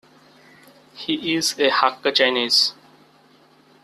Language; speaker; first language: English; non-native, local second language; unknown